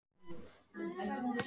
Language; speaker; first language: Icelandic; native; Icelandic